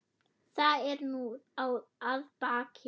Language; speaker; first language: Icelandic; non-native, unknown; German